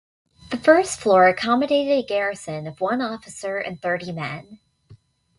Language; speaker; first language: English; native; English